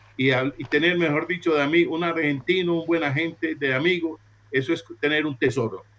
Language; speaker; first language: Spanish; native; Spanish